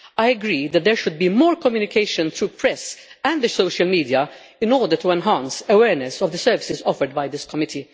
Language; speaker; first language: English; non-native, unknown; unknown